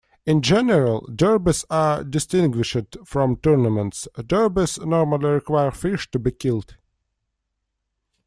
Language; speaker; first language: English; non-native, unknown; Russian